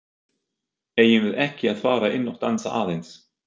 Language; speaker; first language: Icelandic; non-native, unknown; German